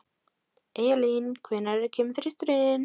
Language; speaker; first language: Icelandic; native; Icelandic